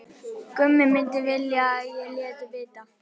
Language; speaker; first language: Icelandic; native; Icelandic